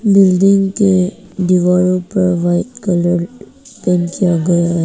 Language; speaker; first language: Hindi; non-native, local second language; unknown